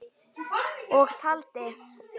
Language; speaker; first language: Icelandic; native; Icelandic